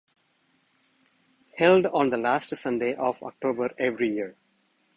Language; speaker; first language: English; non-native, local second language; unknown